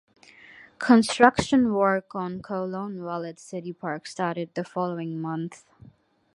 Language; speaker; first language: English; non-native, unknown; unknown